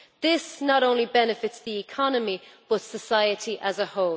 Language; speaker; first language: English; native; English